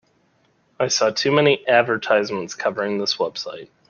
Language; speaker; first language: English; native; English